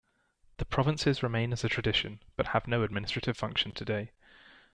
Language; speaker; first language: English; native; English